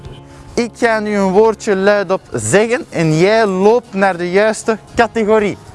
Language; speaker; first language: Dutch; native; Dutch